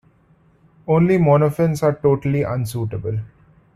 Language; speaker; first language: English; non-native, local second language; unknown